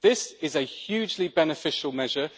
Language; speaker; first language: English; native; English